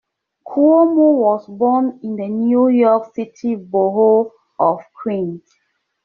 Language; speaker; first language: English; non-native, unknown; French